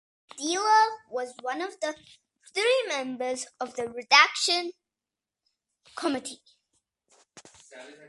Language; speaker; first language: English; native; English